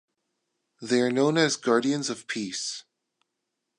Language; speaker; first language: English; non-native, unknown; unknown